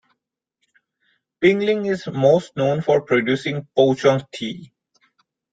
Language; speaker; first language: English; non-native, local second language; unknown